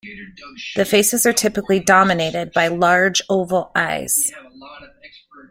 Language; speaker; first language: English; native; English